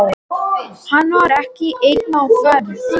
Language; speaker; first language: Icelandic; non-native, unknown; Latvian